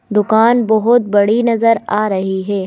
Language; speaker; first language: Hindi; native; Hindi